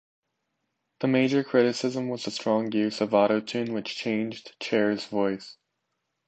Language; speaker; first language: English; native; English